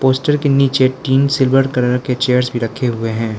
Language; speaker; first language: Hindi; non-native, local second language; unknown